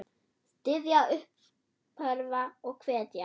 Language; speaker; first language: Icelandic; non-native, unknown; German